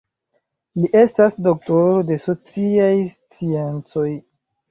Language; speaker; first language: Esperanto; non-native, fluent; Chinese